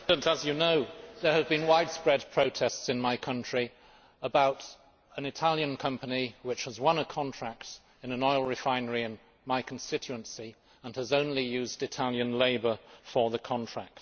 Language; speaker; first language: English; native; English